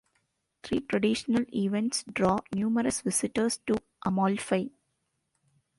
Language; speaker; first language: English; non-native, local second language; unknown